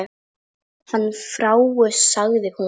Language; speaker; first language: Icelandic; non-native, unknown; Polish